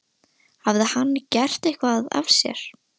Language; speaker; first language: Icelandic; non-native, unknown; Russian